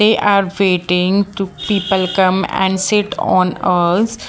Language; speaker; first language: English; non-native, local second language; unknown